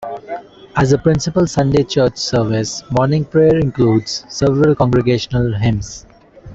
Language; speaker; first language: English; non-native, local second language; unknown